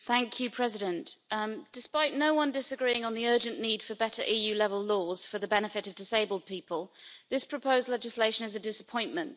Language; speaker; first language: English; native; English